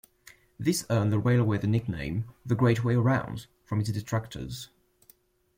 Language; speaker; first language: English; non-native, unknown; French